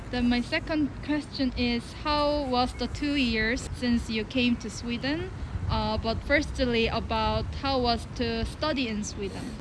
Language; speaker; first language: English; non-native, fluent; Korean